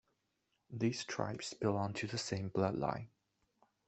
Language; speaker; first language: English; non-native, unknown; Chinese